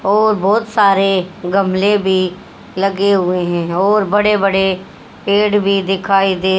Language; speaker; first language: Hindi; native; Hindi